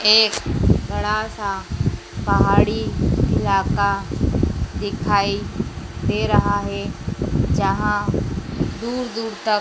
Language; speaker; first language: Hindi; native; Hindi